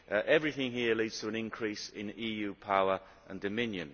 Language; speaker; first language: English; native; English